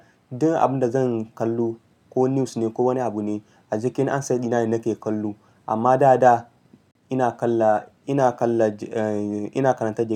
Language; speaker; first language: Hausa; non-native, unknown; Yoruba